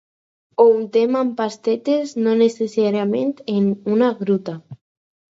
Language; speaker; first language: Catalan; non-native, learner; Spanish